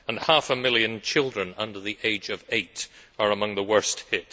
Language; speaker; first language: English; native; English